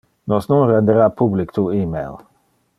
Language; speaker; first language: Interlingua; non-native, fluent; Dutch